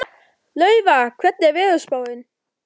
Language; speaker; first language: Icelandic; non-native, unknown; German